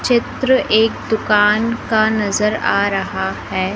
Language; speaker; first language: Hindi; native; Hindi